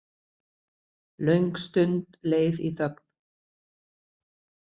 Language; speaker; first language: Icelandic; native; Icelandic